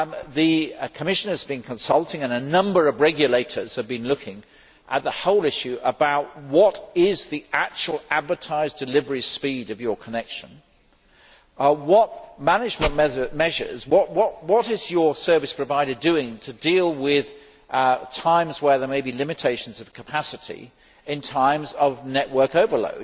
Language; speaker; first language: English; native; English